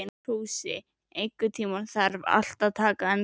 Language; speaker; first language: Icelandic; native; Icelandic